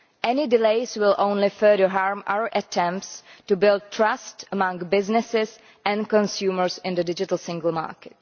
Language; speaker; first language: English; non-native, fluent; Czech